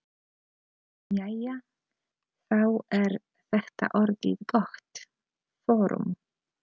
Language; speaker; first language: Icelandic; non-native, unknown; Polish